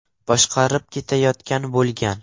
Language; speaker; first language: Uzbek; non-native, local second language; Russian